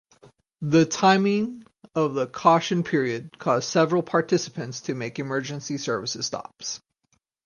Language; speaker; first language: English; native; English